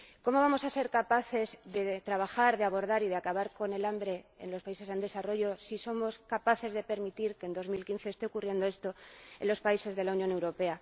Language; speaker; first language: Spanish; native; Spanish